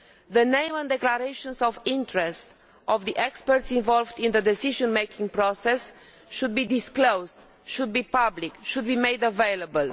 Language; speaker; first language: English; non-native, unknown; Romanian